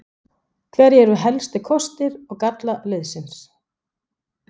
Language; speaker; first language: Icelandic; non-native, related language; Danish